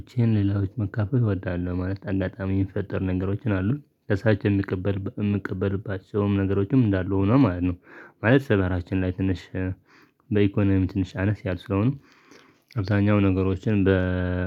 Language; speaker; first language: Amharic; non-native, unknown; Tigrinya